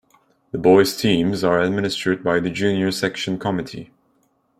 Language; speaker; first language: English; non-native, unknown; Turkish